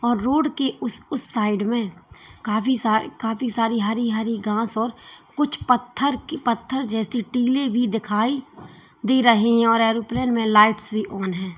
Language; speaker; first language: Hindi; native; Hindi